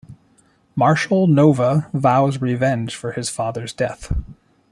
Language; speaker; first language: English; native; English